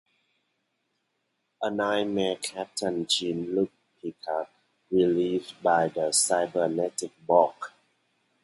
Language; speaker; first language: English; native; English